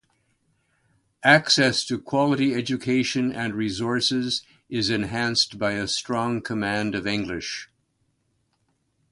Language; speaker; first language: English; native; English